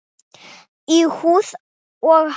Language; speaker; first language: Icelandic; non-native, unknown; Thai